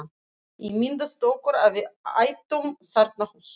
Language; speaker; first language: Icelandic; non-native, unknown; Russian